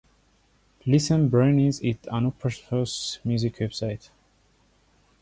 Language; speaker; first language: English; non-native, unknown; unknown